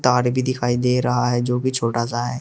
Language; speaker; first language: Hindi; native; Hindi